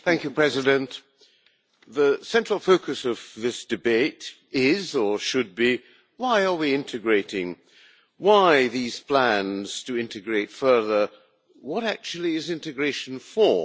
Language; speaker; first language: English; non-native, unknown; Hungarian